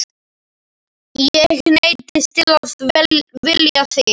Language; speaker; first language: Icelandic; non-native, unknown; Slovak